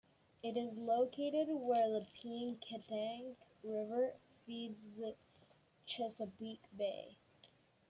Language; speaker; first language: English; native; English